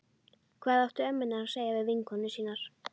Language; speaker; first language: Icelandic; native; Icelandic